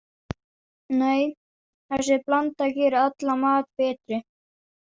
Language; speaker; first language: Icelandic; non-native, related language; Danish